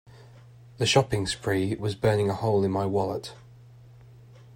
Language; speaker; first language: English; native; English